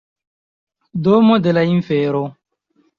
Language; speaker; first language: Esperanto; non-native, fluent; Chinese